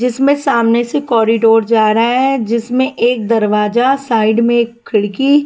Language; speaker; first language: Hindi; non-native, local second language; Punjabi